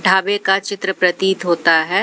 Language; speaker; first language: Hindi; native; Hindi